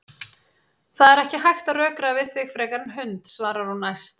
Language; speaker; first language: Icelandic; native; Icelandic